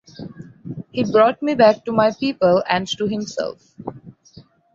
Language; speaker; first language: English; non-native, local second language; Bangla